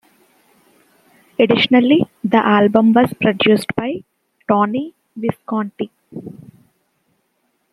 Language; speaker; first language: English; native; English